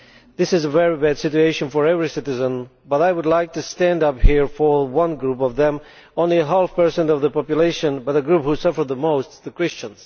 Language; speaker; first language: English; non-native, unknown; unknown